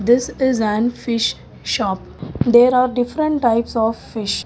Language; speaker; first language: English; non-native, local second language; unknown